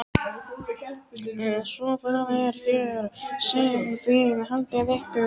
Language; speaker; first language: Icelandic; native; Icelandic